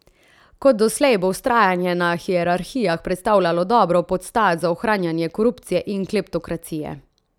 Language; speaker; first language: Slovenian; native; Slovenian